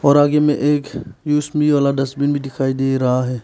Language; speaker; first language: Hindi; early bilingual, other home language; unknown